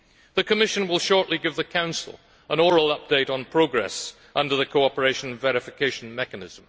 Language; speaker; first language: English; native; English